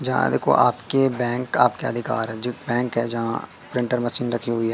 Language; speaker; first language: Hindi; native; Hindi